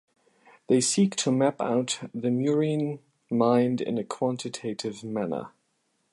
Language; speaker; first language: English; non-native, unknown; German